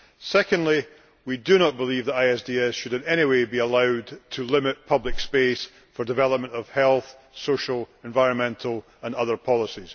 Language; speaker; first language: English; native; English